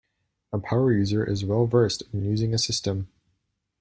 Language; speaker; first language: English; native; English